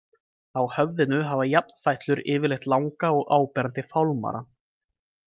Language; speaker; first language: Icelandic; native; Icelandic